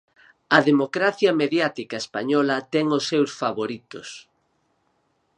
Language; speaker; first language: Galician; native; Galician